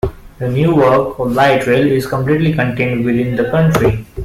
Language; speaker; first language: English; non-native, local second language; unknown